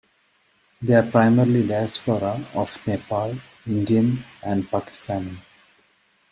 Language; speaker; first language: English; non-native, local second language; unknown